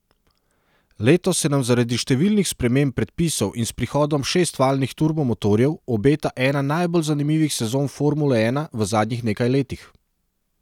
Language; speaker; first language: Slovenian; non-native, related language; Serbian